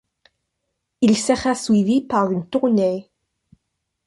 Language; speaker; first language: French; non-native, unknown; English